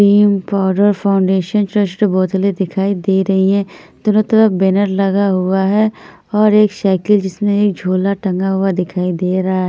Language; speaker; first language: Hindi; non-native, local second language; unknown